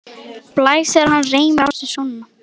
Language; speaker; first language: Icelandic; native; Icelandic